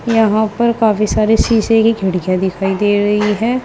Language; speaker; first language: Hindi; native; Hindi